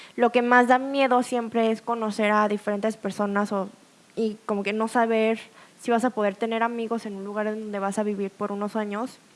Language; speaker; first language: Spanish; early bilingual, other home language; Korean